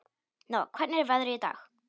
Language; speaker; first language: Icelandic; non-native, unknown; Polish